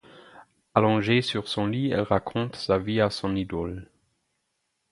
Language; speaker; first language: French; non-native, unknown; German